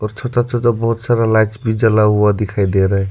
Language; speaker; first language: Hindi; non-native, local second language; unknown